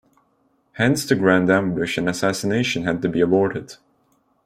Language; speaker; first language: English; non-native, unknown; Turkish